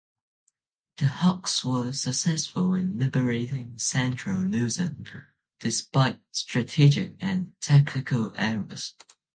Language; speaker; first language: English; non-native, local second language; Cantonese